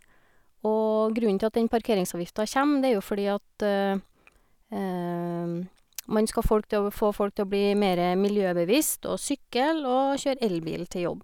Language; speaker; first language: Norwegian; native; Norwegian